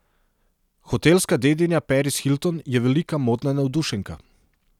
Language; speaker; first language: Slovenian; non-native, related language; Serbian